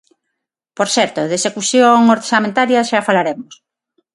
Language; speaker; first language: Galician; non-native, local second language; Spanish